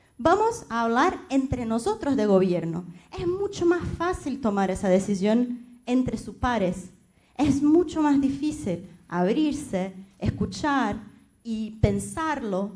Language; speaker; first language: Spanish; non-native, related language; Portuguese